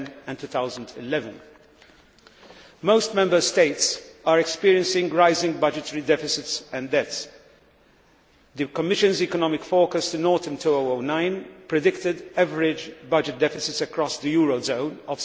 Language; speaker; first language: English; non-native, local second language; Maltese